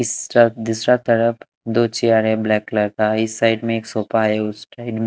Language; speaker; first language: Hindi; non-native, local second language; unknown